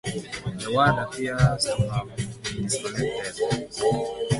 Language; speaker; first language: English; native; English